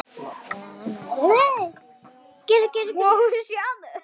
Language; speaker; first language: Icelandic; native; Icelandic